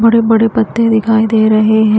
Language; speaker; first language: Hindi; native; Hindi